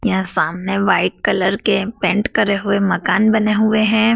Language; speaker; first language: Hindi; native; Hindi